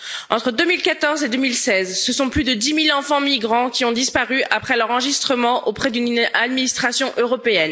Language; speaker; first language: French; native; French